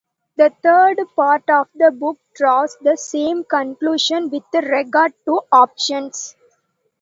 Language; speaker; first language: English; non-native, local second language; Tamil